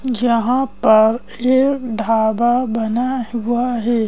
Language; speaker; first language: Hindi; native; Hindi